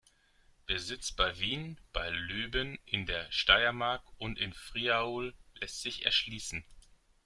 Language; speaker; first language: German; non-native, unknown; Greek